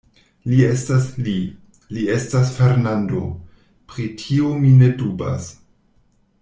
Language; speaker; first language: Esperanto; non-native, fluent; German